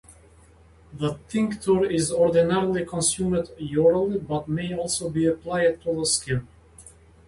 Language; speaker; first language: English; native; English